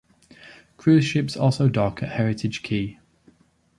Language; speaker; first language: English; native; English